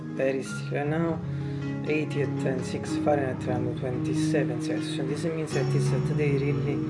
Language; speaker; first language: English; non-native, learner; Italian